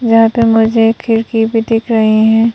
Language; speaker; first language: Hindi; non-native, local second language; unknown